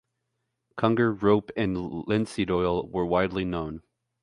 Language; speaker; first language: English; native; English